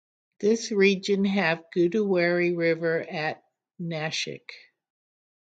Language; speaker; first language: English; native; English